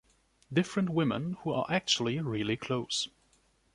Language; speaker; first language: English; non-native, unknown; German